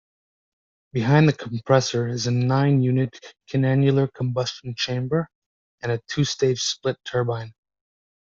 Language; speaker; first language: English; native; English